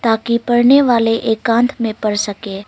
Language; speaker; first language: Hindi; early bilingual, other home language; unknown